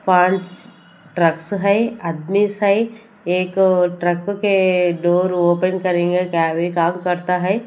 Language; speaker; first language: Hindi; non-native, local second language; Punjabi